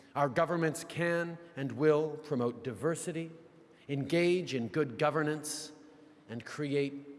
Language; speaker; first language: English; native; English